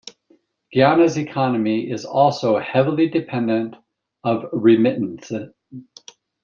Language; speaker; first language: English; native; English